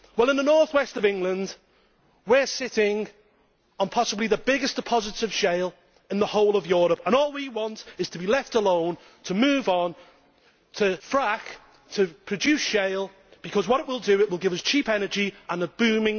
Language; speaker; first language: English; native; English